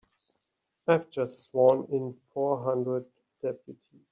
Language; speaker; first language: English; native; English